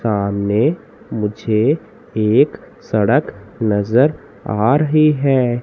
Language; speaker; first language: Hindi; native; Hindi